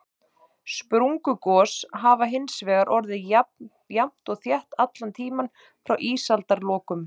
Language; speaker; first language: Icelandic; native; Icelandic